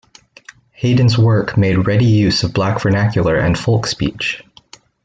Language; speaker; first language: English; native; English